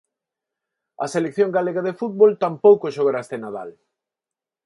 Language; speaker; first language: Galician; non-native, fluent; Spanish